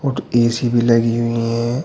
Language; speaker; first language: Hindi; native; Hindi